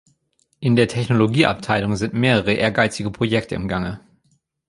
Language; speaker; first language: German; native; German